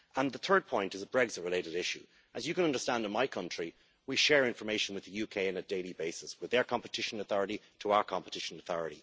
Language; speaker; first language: English; native; English